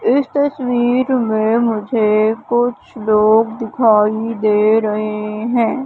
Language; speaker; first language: Hindi; native; Hindi